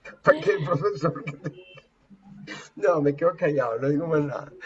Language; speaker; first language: Spanish; native; Spanish